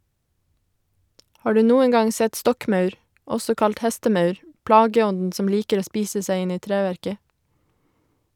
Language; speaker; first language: Norwegian; native; Norwegian